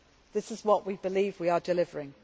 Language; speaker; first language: English; native; English